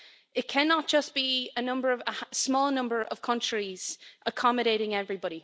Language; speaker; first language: English; native; English